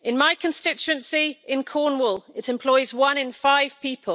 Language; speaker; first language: English; native; English